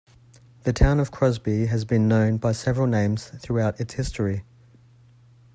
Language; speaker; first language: English; native; English